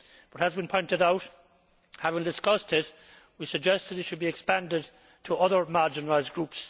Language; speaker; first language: English; native; English